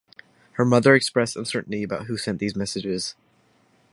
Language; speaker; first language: English; native; English